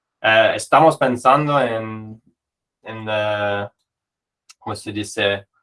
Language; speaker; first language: Spanish; non-native, fluent; English